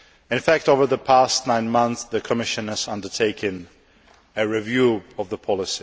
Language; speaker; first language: English; non-native, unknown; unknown